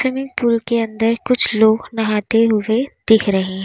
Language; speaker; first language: Hindi; native; Hindi